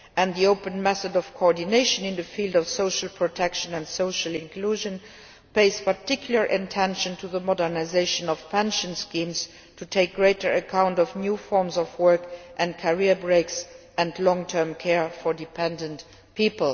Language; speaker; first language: English; non-native, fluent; Luxembourgish